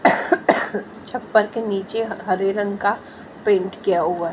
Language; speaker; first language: Hindi; native; Hindi